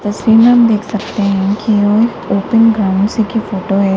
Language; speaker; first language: Hindi; native; Hindi